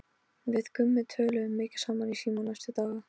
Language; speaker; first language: Icelandic; non-native, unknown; Polish